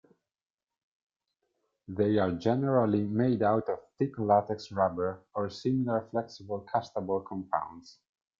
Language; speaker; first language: English; non-native, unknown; Italian